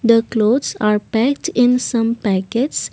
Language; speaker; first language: English; non-native, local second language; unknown